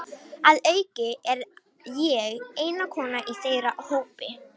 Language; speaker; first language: Icelandic; non-native, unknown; Romanian